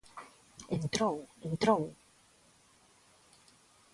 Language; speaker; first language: Galician; non-native, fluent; Spanish